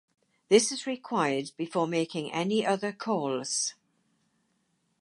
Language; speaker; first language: English; native; English